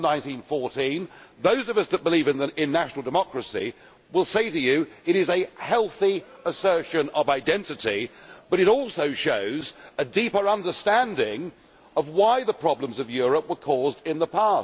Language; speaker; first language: English; native; English